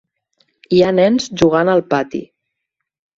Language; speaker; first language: Catalan; native; Catalan